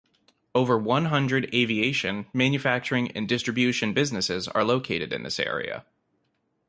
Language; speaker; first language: English; native; English